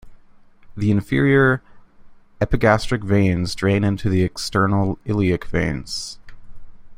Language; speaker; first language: English; native; English